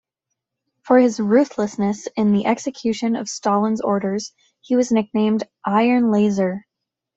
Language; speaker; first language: English; native; English